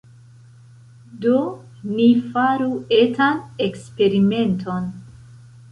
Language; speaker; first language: Esperanto; non-native, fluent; Central Kurdish